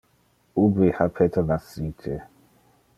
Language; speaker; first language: Interlingua; non-native, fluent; Dutch